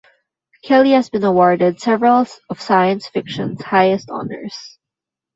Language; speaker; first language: English; non-native, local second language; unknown